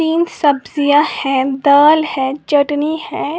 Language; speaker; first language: Hindi; native; Hindi